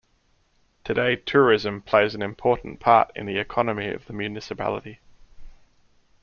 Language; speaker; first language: English; native; English